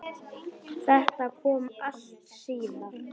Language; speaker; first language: Icelandic; non-native, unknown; Polish